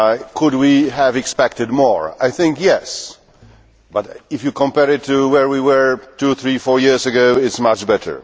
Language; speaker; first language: English; non-native, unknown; Polish